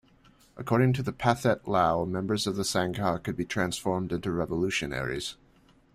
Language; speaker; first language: English; native; English